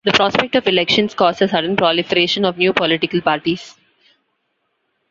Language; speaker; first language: English; non-native, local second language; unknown